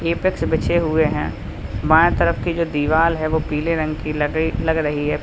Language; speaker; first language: Hindi; native; Hindi